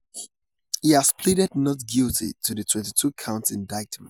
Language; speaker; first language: English; non-native, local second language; Yoruba